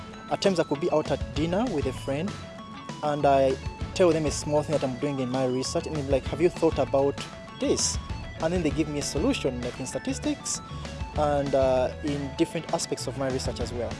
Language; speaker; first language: English; non-native, local second language; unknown